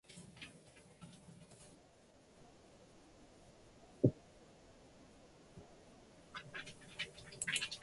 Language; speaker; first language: English; non-native, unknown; Japanese